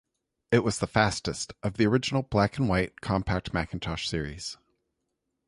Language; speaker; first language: English; native; English